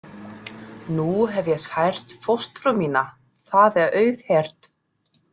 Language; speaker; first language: Icelandic; non-native, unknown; German